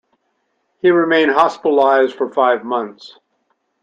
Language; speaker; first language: English; native; English